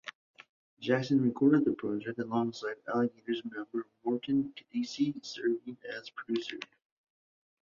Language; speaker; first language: English; native; English